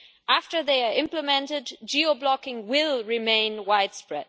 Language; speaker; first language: English; non-native, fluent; German